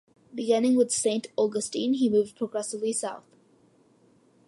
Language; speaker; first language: English; early bilingual, other home language; Malayalam